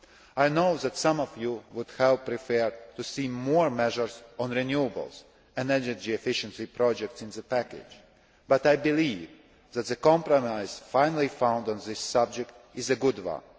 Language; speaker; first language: English; non-native, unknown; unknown